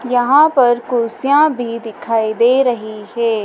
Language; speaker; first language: Hindi; native; Hindi